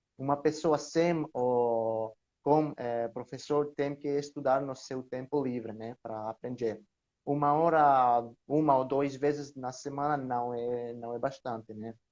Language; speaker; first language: Portuguese; non-native, learner; Greek